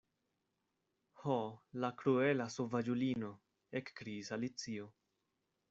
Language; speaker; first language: Esperanto; non-native, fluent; Spanish